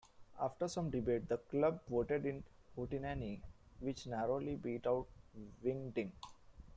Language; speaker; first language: English; non-native, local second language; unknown